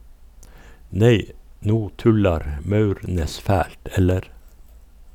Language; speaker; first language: Norwegian; native; Norwegian